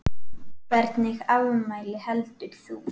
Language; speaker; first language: Icelandic; native; Icelandic